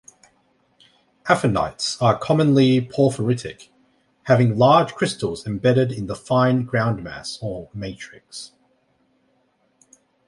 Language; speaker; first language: English; native; English